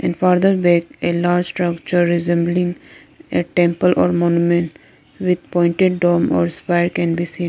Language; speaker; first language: English; non-native, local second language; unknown